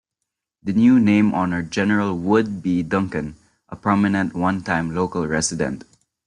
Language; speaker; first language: English; non-native, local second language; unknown